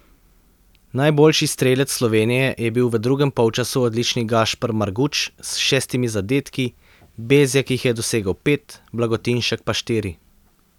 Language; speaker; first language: Slovenian; native; Slovenian